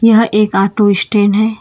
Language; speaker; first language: Hindi; non-native, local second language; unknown